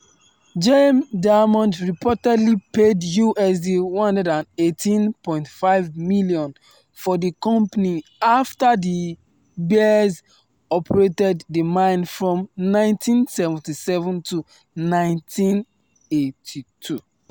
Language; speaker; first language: English; non-native, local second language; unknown